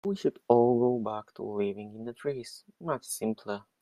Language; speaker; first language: English; non-native, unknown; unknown